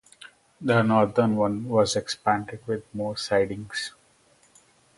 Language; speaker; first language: English; non-native, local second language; Kannada